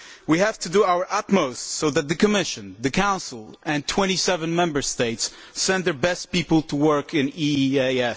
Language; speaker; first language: English; non-native, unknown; Polish